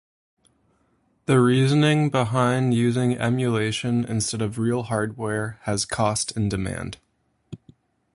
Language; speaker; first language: English; native; English